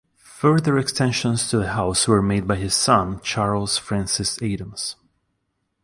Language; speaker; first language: English; non-native, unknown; Russian